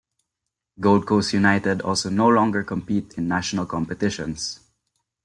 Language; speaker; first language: English; non-native, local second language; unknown